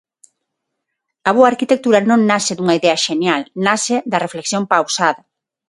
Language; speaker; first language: Galician; non-native, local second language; Spanish